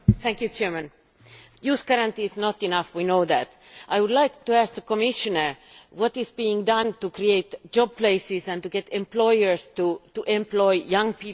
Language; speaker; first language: English; non-native, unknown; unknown